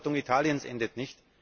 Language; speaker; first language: German; native; German